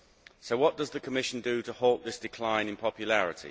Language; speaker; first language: English; native; English